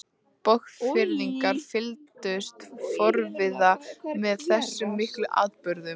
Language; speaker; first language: Icelandic; native; Icelandic